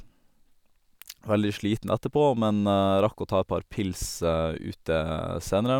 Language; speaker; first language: Norwegian; native; Norwegian